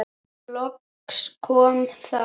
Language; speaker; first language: Icelandic; native; Icelandic